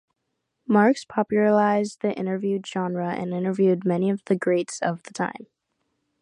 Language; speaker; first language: English; native; English